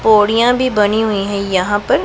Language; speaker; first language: Hindi; non-native, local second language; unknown